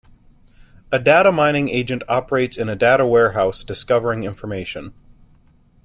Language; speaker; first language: English; native; English